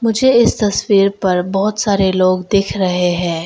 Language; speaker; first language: Hindi; non-native, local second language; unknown